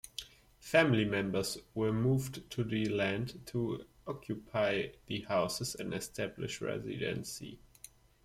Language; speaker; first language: English; non-native, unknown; German